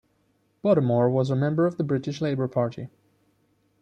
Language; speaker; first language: English; non-native, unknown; German